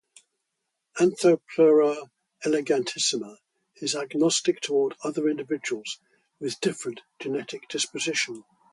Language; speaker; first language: English; native; English